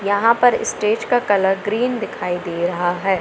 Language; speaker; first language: Hindi; native; Hindi